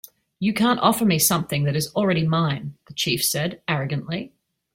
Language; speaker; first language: English; native; English